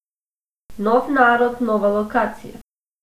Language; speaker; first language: Slovenian; non-native, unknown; Macedonian